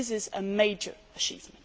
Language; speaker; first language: English; non-native, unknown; Swedish